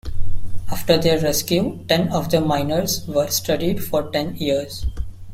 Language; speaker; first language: English; non-native, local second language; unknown